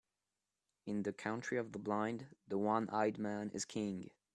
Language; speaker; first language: English; non-native, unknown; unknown